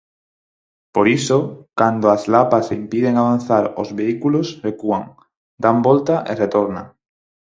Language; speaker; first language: Galician; non-native, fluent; Spanish